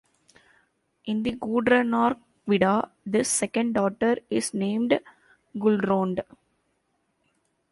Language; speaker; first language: English; non-native, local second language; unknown